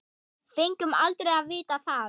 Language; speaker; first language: Icelandic; non-native, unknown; German